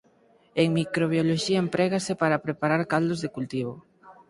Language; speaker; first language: Galician; native; Galician